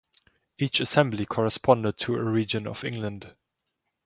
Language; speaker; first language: English; non-native, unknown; German